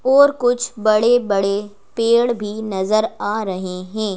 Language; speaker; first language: Hindi; native; Hindi